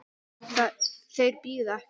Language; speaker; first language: Icelandic; non-native, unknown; English